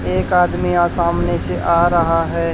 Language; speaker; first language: Hindi; native; Hindi